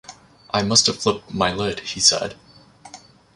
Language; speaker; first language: English; native; English